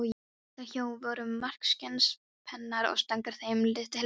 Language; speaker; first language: Icelandic; non-native, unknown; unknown